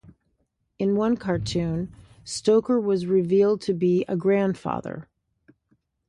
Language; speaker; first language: English; native; English